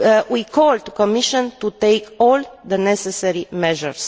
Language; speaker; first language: English; non-native, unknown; Romanian